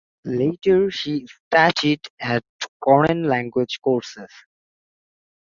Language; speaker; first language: English; non-native, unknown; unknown